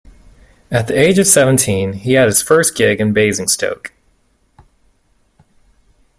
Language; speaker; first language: English; native; English